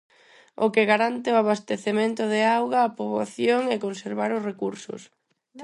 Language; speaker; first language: Galician; non-native, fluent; Spanish